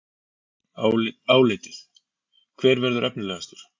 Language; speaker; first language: Icelandic; native; Icelandic